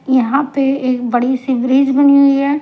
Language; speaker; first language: Hindi; non-native, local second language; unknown